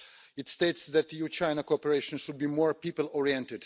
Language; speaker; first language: English; non-native, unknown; Russian